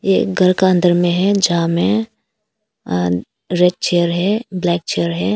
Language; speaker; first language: Hindi; early bilingual, other home language; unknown